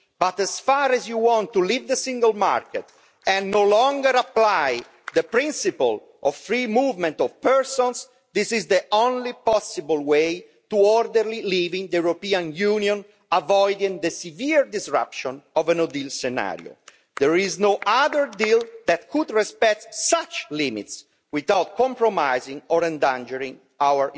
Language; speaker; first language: English; non-native, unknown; Italian